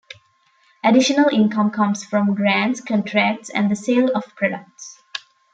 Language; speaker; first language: English; non-native, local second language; Tamil